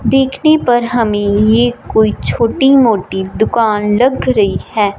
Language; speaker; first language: Hindi; non-native, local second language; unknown